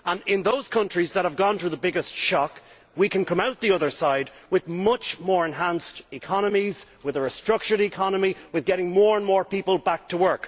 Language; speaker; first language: English; native; English